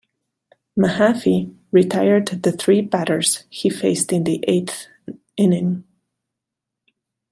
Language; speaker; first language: English; non-native, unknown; Catalan